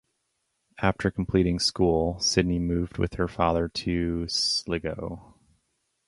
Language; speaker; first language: English; native; English